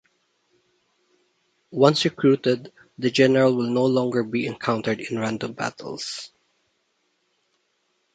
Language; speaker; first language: English; non-native, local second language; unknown